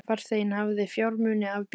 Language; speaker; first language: Icelandic; native; Icelandic